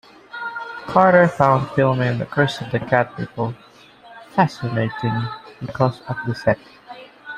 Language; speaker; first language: English; non-native, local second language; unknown